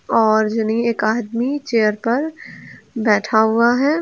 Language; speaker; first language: Hindi; native; Hindi